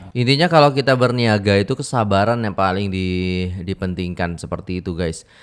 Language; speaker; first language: Indonesian; non-native, local second language; Madurese